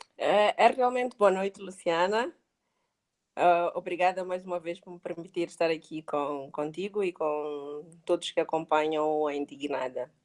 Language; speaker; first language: Portuguese; native; Portuguese